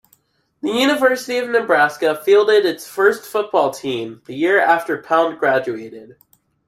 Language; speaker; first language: English; native; English